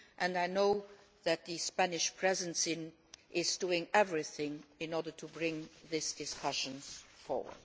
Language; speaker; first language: English; non-native, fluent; Luxembourgish